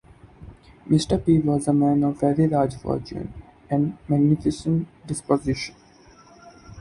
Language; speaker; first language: English; non-native, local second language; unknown